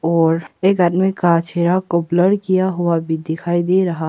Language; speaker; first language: Hindi; non-native, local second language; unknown